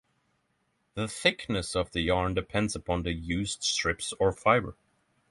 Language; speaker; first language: English; non-native, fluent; Norwegian